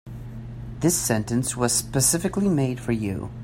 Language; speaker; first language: English; native; English